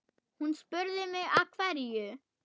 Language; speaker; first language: Icelandic; non-native, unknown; German